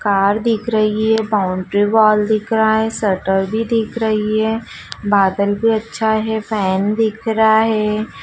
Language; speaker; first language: Hindi; native; Hindi